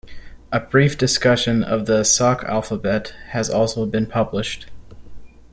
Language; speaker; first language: English; native; English